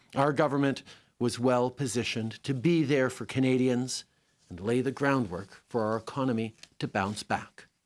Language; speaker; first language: English; native; English